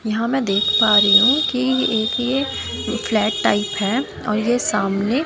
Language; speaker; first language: Hindi; native; Hindi